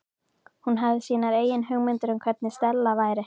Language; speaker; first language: Icelandic; native; Icelandic